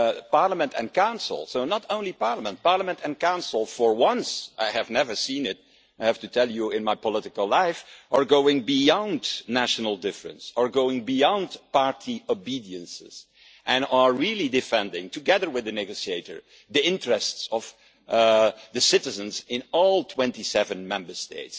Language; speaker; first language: English; non-native, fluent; Dutch